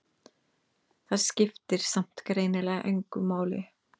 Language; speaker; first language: Icelandic; non-native, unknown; English